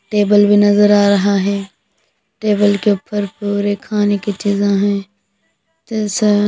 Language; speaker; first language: Hindi; non-native, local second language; Punjabi